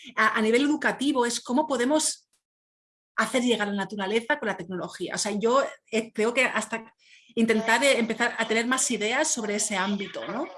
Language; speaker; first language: Spanish; native; Spanish